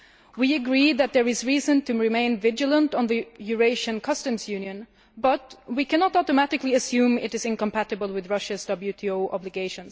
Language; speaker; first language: English; non-native, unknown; Swedish